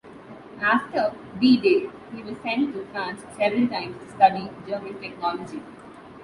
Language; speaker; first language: English; non-native, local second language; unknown